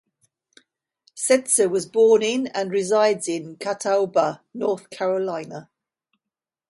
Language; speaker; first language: English; native; English